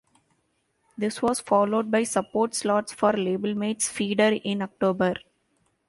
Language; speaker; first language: English; non-native, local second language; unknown